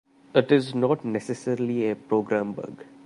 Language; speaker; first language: English; non-native, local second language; Malayalam